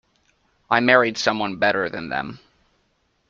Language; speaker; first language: English; native; English